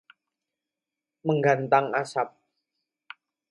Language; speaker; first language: Indonesian; non-native, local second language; Javanese